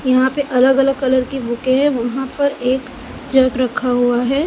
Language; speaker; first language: Hindi; non-native, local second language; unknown